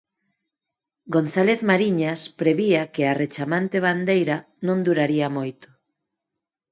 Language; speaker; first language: Galician; non-native, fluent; Spanish